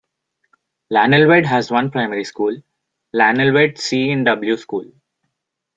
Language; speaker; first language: English; non-native, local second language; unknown